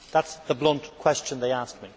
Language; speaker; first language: English; native; English